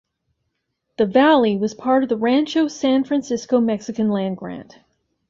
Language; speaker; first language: English; native; English